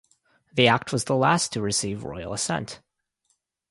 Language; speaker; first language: English; non-native, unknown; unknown